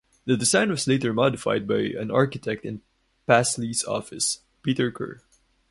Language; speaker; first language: English; non-native, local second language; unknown